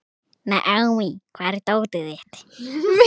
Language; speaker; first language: Icelandic; non-native, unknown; Thai